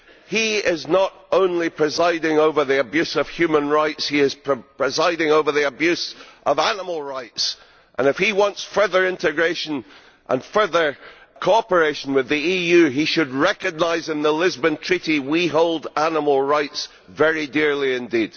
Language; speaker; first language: English; native; English